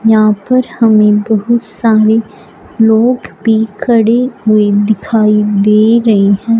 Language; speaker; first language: Hindi; non-native, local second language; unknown